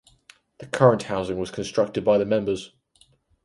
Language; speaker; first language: English; native; English